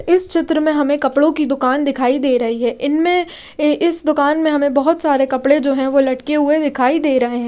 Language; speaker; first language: Hindi; native; Hindi